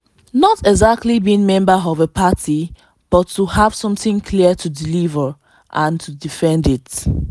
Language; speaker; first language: English; non-native, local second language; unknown